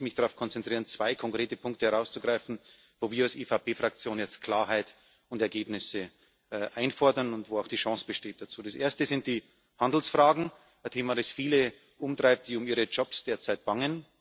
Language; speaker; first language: German; native; German